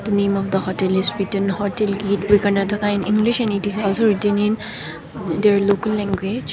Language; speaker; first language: English; non-native, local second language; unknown